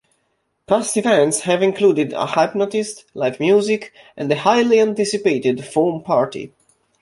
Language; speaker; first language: English; non-native, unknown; Italian